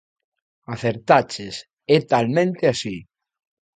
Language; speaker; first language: Galician; native; Galician